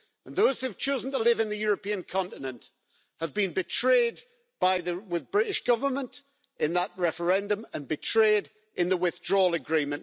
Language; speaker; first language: English; native; English